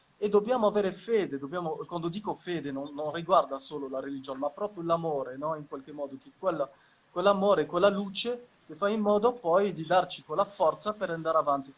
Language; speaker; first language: Italian; non-native, fluent; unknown